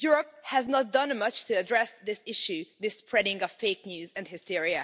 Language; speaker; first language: English; non-native, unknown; Hungarian